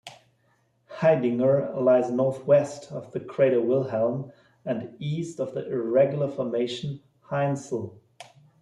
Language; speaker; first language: English; non-native, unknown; German